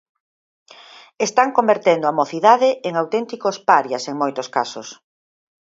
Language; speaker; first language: Galician; native; Galician